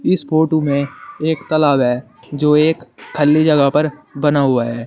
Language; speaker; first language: Hindi; native; Hindi